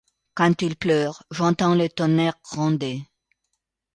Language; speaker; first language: French; non-native, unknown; Italian